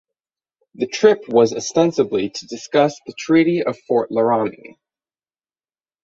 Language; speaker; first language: English; native; English